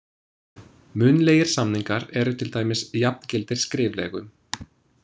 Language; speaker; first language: Icelandic; non-native, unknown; English